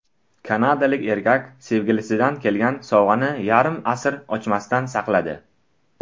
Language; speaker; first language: Uzbek; non-native, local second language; Tajik